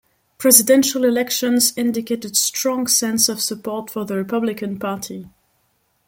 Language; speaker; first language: English; non-native, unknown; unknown